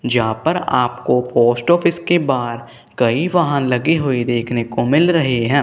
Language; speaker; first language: Hindi; non-native, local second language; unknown